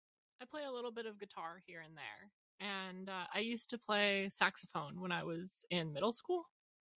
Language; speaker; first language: English; native; English